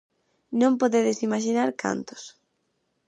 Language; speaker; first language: Galician; native; Galician